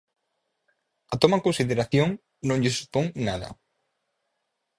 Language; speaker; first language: Galician; native; Galician